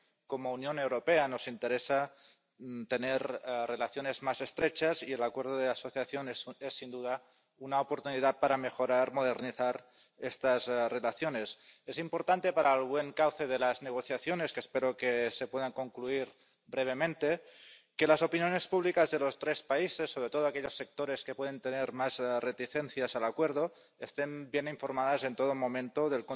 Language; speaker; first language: Spanish; non-native, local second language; Catalan